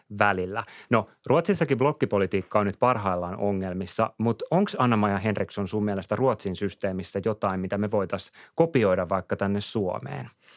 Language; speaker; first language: Finnish; native; Finnish